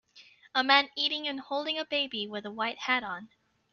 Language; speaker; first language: English; native; English